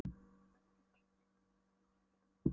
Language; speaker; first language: Icelandic; non-native, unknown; Polish